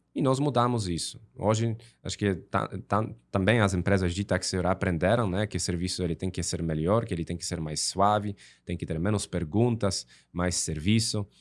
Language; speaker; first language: Portuguese; non-native, fluent; Polish